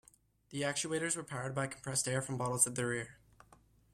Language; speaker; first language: English; native; English